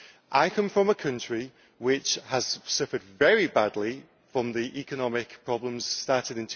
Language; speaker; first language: English; native; English